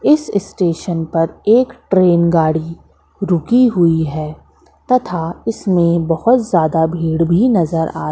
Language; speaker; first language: Hindi; native; Hindi